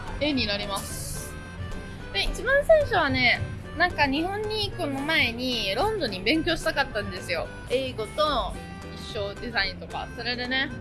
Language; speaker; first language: Japanese; non-native, learner; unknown